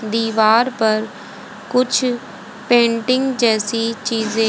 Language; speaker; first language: Hindi; native; Hindi